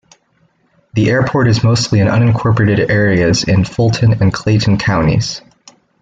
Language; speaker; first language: English; native; English